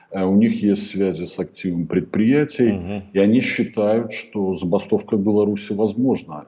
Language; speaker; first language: Russian; native; Russian